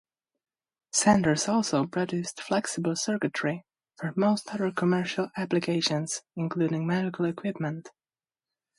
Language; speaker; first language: English; native; English